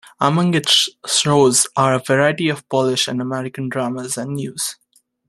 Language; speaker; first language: English; native; English